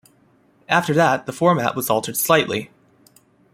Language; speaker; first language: English; native; English